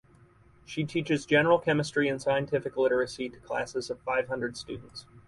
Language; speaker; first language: English; native; English